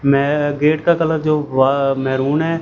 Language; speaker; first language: Hindi; non-native, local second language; Punjabi